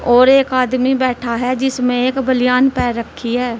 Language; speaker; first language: Hindi; native; Hindi